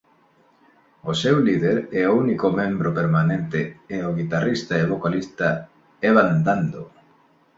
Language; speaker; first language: Galician; non-native, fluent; Spanish